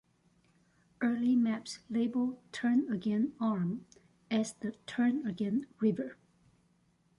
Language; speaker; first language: English; non-native, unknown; Chinese